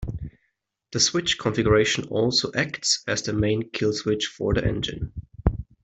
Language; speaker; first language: English; non-native, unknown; German